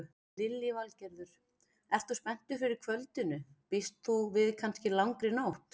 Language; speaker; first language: Icelandic; native; Icelandic